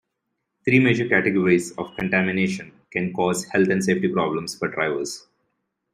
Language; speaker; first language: English; non-native, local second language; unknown